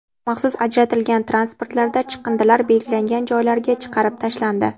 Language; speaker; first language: Uzbek; native; Uzbek